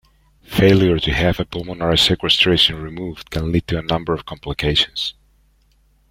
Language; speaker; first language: English; non-native, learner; Spanish